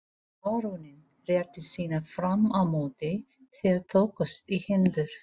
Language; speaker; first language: Icelandic; non-native, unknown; Filipino